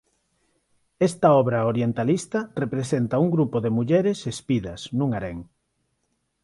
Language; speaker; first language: Galician; non-native, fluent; Spanish